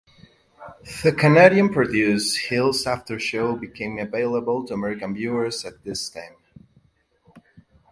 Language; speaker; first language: English; native; English